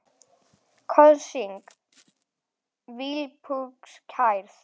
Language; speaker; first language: Icelandic; native; Icelandic